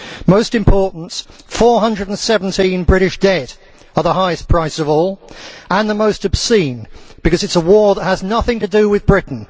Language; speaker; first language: English; native; English